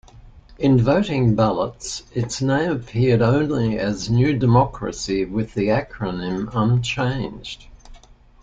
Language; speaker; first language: English; native; English